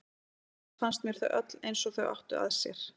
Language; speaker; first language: Icelandic; native; Icelandic